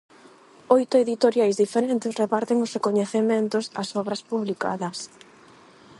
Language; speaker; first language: Galician; non-native, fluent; Spanish